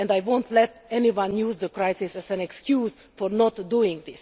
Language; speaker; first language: English; non-native, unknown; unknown